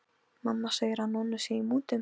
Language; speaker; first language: Icelandic; non-native, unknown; Polish